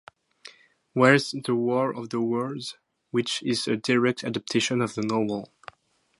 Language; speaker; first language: English; non-native, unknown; French